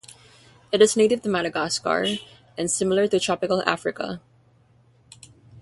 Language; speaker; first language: English; non-native, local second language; Filipino